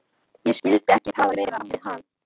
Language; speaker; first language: Icelandic; non-native, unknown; Polish